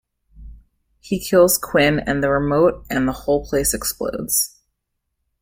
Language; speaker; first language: English; native; English